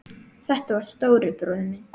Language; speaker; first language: Icelandic; native; Icelandic